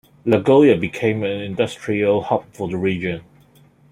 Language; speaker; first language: English; non-native, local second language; Cantonese